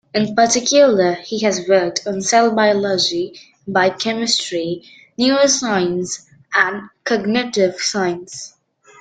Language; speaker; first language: English; native; English